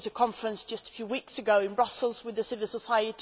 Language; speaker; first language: English; non-native, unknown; Swedish